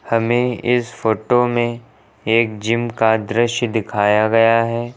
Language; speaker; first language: Hindi; native; Hindi